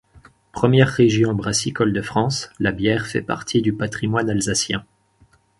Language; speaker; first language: French; native; French